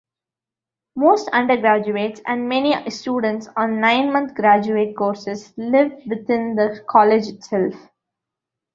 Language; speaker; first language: English; non-native, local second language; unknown